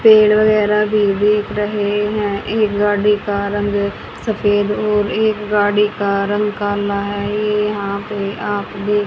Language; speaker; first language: Hindi; native; Hindi